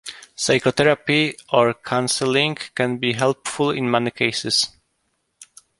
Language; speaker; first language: English; non-native, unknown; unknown